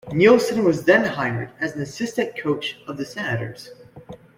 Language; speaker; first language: English; native; English